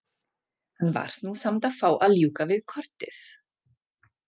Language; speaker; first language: Icelandic; non-native, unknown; Czech